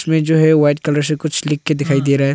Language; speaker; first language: Hindi; early bilingual, other home language; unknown